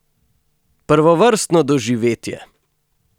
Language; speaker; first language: Slovenian; native; Slovenian